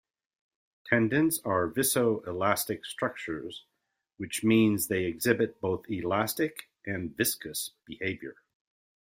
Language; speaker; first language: English; native; English